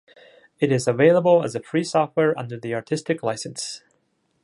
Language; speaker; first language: English; non-native, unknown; Japanese